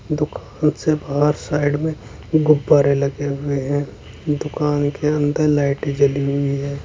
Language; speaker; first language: Hindi; native; Hindi